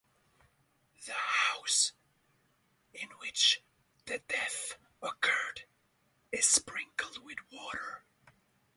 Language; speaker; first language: English; non-native, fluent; Norwegian